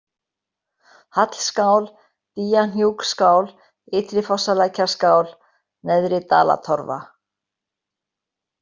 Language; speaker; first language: Icelandic; native; Icelandic